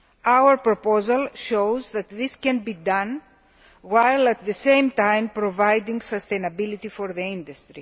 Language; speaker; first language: English; non-native, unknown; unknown